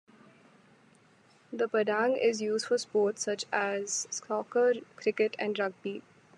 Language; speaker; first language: English; non-native, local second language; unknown